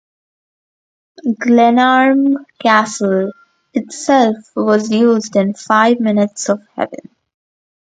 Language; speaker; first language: English; non-native, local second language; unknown